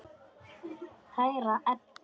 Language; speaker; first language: Icelandic; non-native, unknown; Polish